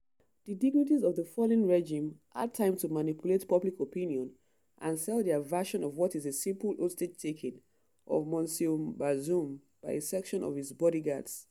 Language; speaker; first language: English; non-native, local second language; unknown